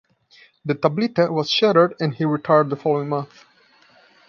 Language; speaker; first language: English; non-native, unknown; Portuguese